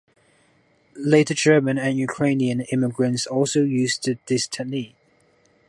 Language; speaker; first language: English; non-native, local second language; Cantonese